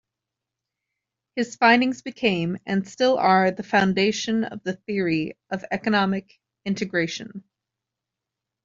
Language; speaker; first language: English; native; English